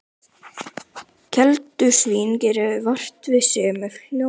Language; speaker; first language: Icelandic; native; Icelandic